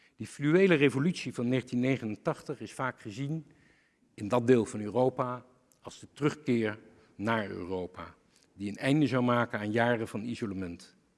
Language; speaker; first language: Dutch; native; Dutch